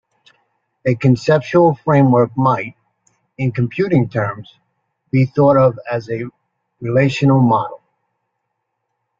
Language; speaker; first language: English; native; English